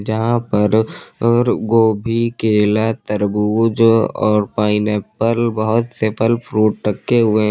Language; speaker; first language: Hindi; native; Hindi